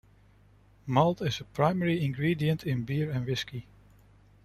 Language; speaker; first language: English; non-native, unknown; Dutch